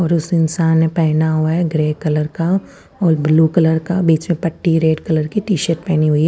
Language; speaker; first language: Hindi; non-native, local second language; Punjabi